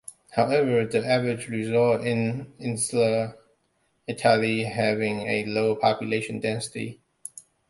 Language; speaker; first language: English; non-native, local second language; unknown